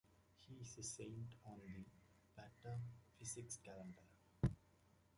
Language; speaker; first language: English; native; English